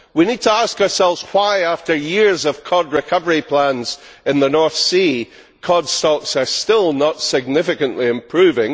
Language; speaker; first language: English; native; English